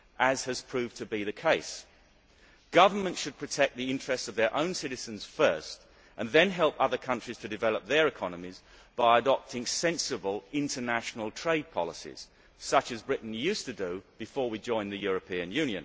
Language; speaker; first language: English; native; English